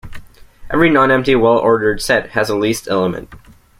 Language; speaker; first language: English; native; English